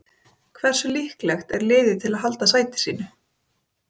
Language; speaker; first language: Icelandic; native; Icelandic